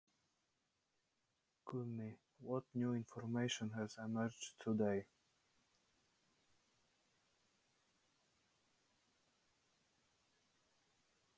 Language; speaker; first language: Icelandic; non-native, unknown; Polish